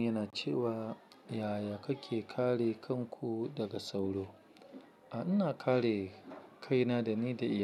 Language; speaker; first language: Hausa; non-native, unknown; Yoruba